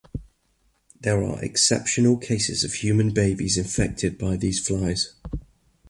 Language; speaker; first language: English; native; English